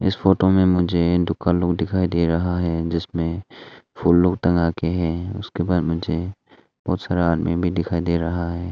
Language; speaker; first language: Hindi; non-native, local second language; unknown